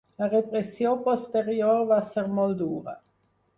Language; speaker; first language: Catalan; non-native, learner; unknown